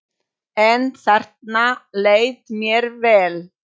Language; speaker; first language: Icelandic; non-native, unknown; Polish